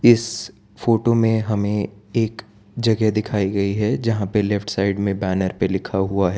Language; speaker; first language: Hindi; non-native, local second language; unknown